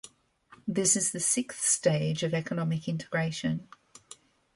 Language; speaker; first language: English; native; English